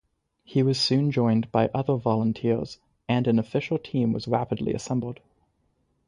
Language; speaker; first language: English; native; English